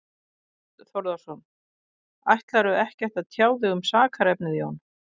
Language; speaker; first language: Icelandic; native; Icelandic